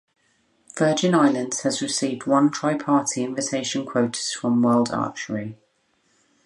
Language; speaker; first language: English; native; English